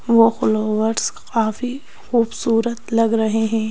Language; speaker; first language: Hindi; native; Hindi